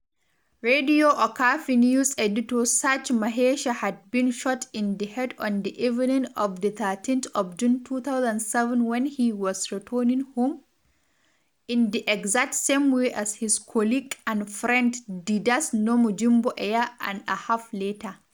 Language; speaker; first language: English; non-native, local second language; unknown